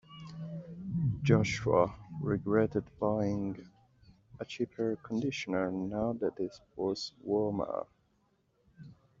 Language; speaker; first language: English; native; English